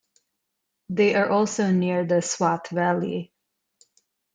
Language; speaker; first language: English; non-native, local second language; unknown